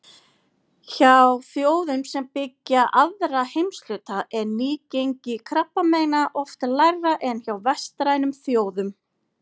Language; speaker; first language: Icelandic; native; Icelandic